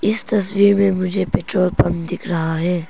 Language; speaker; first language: Hindi; non-native, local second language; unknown